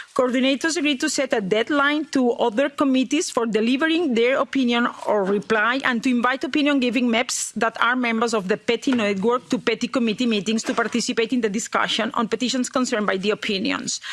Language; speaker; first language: English; non-native, fluent; Catalan